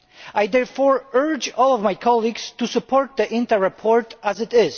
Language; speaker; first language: English; non-native, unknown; Polish